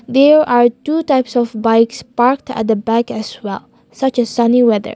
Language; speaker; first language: English; non-native, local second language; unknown